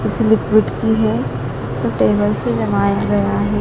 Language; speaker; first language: Hindi; native; Hindi